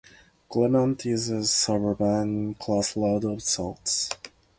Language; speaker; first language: English; non-native, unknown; Japanese